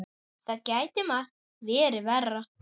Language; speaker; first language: Icelandic; native; Icelandic